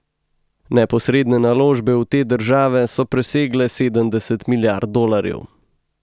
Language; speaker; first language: Slovenian; native; Slovenian